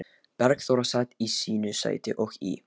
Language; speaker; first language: Icelandic; non-native, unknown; Lithuanian